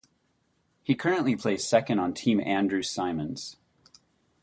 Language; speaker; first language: English; native; English